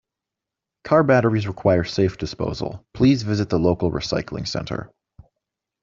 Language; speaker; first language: English; native; English